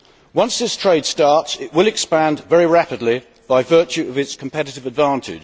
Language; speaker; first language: English; native; English